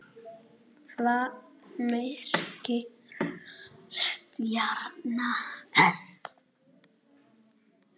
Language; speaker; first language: Icelandic; native; Icelandic